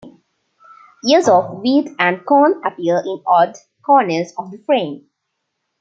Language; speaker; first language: English; non-native, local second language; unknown